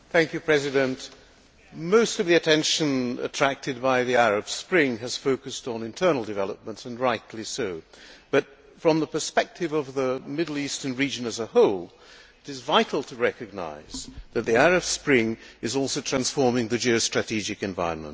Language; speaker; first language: English; non-native, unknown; Hungarian